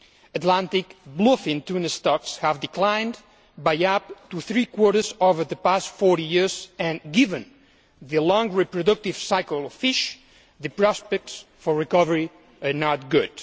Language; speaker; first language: English; non-native, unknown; Spanish